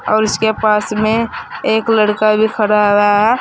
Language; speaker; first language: Hindi; native; Hindi